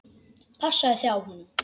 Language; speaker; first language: Icelandic; native; Icelandic